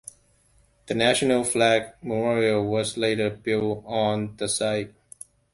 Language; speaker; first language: English; non-native, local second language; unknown